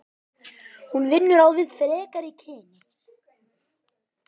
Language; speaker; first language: Icelandic; native; Icelandic